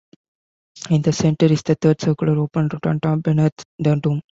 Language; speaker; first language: English; non-native, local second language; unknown